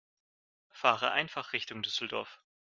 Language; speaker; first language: German; non-native, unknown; Russian